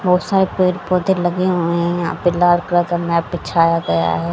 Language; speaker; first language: Hindi; native; Hindi